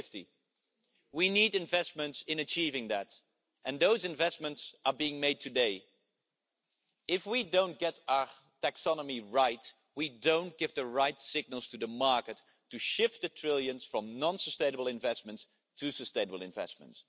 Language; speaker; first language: English; non-native, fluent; Dutch